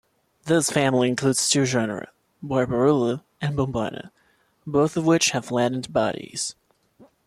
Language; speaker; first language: English; non-native, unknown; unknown